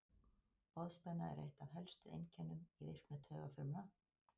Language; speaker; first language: Icelandic; native; Icelandic